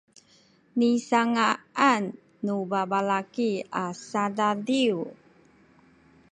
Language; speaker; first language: Sakizaya; non-native, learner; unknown